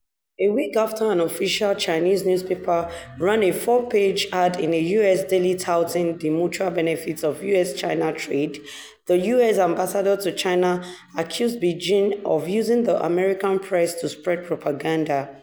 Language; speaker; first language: English; non-native, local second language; Yoruba